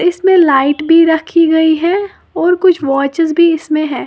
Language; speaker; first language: Hindi; native; Hindi